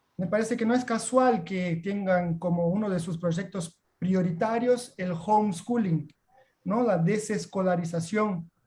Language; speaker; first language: Spanish; non-native, related language; Portuguese